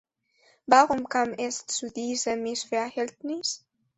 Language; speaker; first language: German; non-native, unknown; Spanish